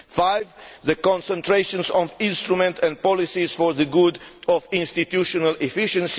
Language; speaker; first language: English; non-native, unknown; Romanian